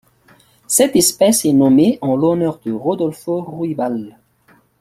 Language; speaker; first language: French; non-native, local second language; Malagasy